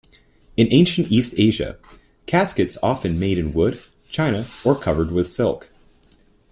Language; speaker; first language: English; native; English